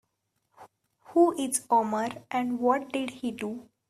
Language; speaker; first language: English; non-native, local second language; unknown